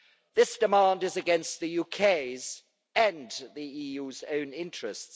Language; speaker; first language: English; non-native, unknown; German